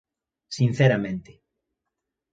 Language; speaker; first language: Galician; native; Galician